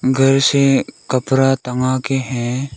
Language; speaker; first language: Hindi; non-native, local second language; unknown